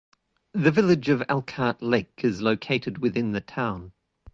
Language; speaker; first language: English; native; English